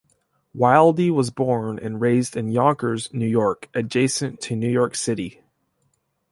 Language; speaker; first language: English; native; English